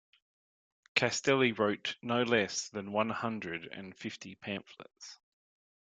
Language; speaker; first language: English; native; English